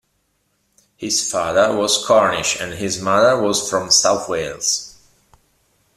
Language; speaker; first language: English; non-native, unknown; Italian